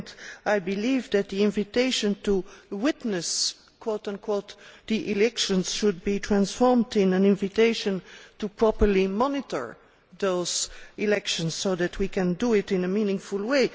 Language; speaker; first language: English; non-native, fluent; Dutch